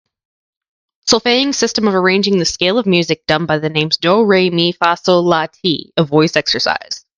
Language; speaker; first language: English; native; English